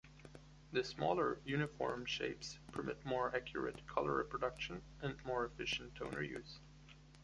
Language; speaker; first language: English; non-native, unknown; German